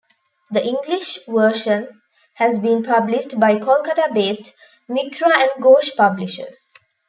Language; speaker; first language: English; non-native, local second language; Tamil